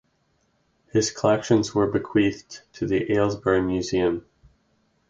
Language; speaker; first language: English; native; English